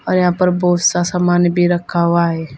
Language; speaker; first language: Hindi; native; Hindi